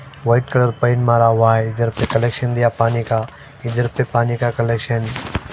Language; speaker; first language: Hindi; non-native, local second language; Punjabi